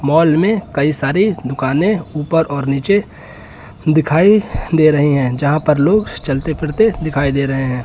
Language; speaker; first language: Hindi; native; Hindi